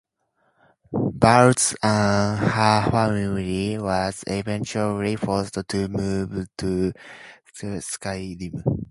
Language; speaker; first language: English; native; English